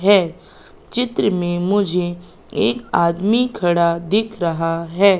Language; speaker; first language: Hindi; native; Hindi